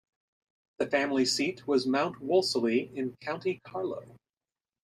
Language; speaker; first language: English; native; English